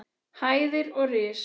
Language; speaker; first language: Icelandic; native; Icelandic